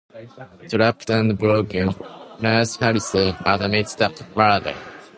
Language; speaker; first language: English; non-native, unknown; Japanese